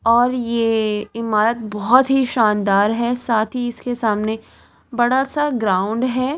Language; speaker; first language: Hindi; native; Hindi